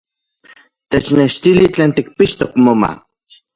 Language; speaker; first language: Central Puebla Nahuatl; non-native, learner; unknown